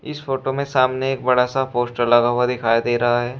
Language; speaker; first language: Hindi; native; Hindi